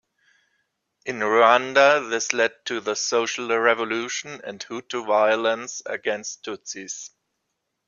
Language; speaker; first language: English; non-native, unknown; German